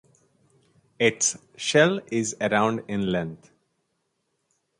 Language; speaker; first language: English; non-native, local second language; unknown